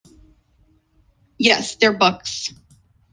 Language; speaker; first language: English; non-native, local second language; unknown